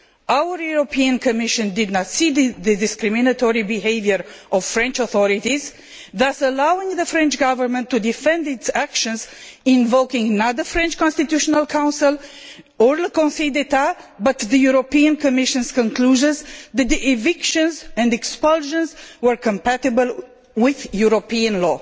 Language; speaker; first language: English; non-native, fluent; Romanian